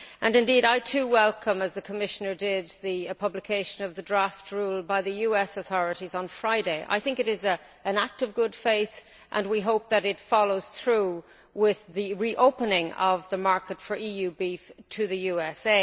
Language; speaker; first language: English; native; English